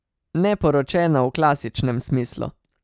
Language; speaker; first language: Slovenian; native; Slovenian